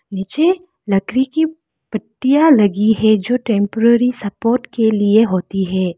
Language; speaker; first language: Hindi; non-native, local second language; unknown